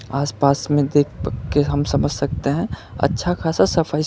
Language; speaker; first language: Hindi; non-native, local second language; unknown